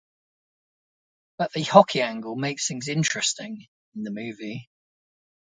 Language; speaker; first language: English; native; English